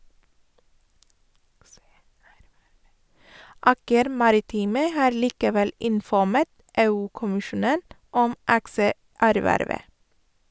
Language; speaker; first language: Norwegian; non-native, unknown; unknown